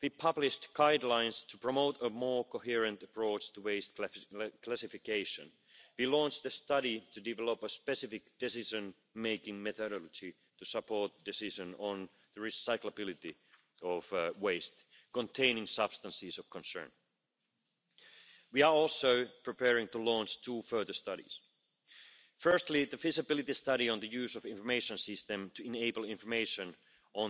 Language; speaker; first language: English; native; English